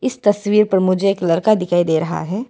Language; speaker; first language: Hindi; non-native, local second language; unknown